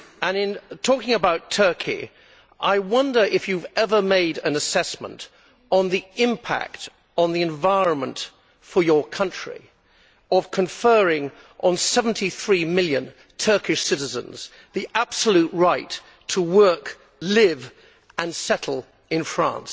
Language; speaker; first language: English; native; English